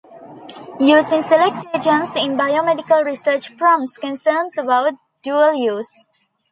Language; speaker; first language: English; non-native, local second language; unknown